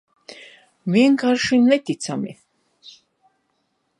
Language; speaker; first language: Latvian; non-native, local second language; Russian